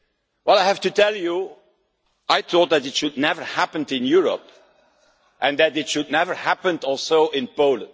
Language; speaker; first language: English; non-native, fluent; Dutch